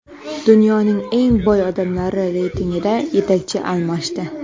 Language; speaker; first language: Uzbek; non-native, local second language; Kara-Kalpak